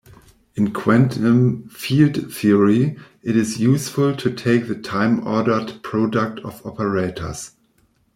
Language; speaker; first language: English; non-native, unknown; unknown